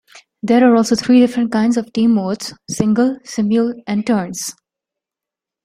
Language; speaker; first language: English; non-native, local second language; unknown